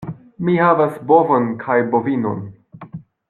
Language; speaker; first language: Esperanto; non-native, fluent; French